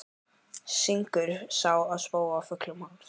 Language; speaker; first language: Icelandic; native; Icelandic